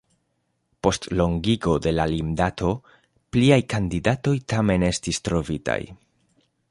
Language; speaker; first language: Esperanto; non-native, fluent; Spanish